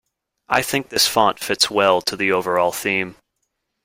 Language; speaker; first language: English; native; English